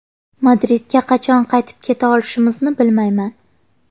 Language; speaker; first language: Uzbek; native; Uzbek